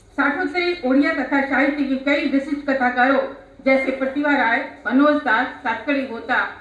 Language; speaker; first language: Hindi; non-native, local second language; Odia